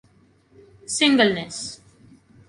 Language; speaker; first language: English; non-native, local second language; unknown